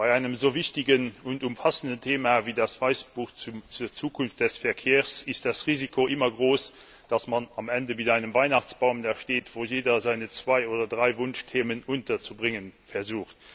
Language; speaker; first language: German; non-native, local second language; Luxembourgish